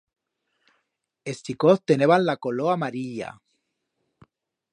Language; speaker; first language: Aragonese; native; Aragonese